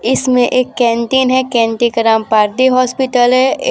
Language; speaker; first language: Hindi; non-native, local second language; Gujarati